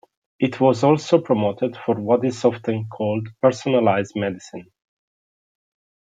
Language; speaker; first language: English; non-native, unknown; Italian